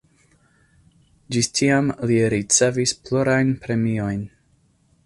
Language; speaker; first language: Esperanto; non-native, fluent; English